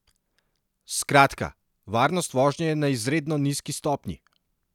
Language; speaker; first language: Slovenian; non-native, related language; Serbian